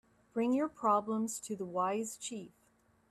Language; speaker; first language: English; native; English